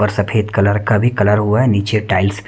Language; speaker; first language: Hindi; non-native, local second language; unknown